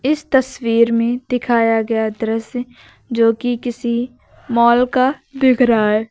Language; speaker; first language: Hindi; native; Hindi